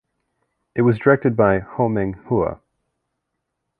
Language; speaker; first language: English; native; English